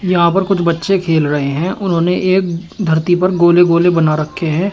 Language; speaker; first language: Hindi; native; Hindi